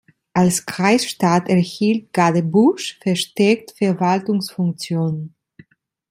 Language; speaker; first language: German; non-native, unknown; Italian